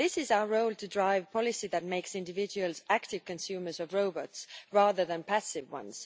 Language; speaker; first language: English; non-native, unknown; Estonian